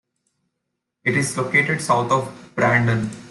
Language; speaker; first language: English; non-native, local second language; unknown